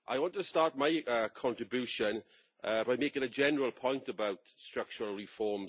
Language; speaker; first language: English; native; English